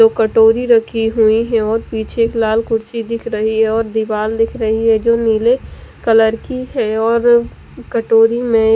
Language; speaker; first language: Hindi; non-native, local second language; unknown